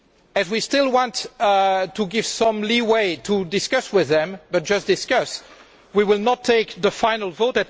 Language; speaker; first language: English; non-native, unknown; French